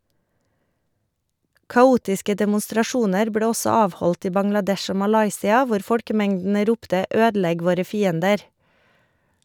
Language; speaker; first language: Norwegian; native; Norwegian